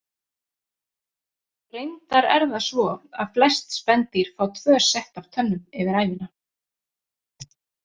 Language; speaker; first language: Icelandic; native; Icelandic